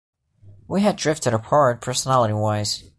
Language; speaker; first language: English; non-native, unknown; Portuguese